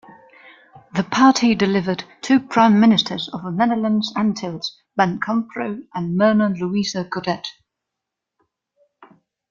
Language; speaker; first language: English; non-native, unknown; German